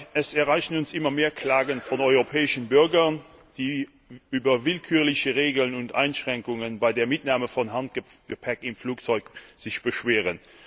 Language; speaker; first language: German; non-native, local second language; Luxembourgish